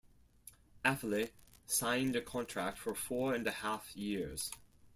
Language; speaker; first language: English; non-native, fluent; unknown